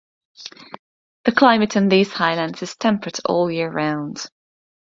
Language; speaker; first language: English; non-native, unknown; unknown